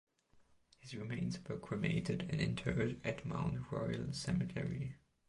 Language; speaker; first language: English; non-native, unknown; German